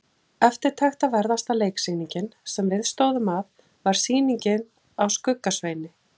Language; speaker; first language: Icelandic; native; Icelandic